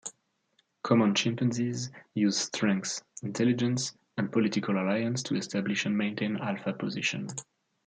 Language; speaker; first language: English; non-native, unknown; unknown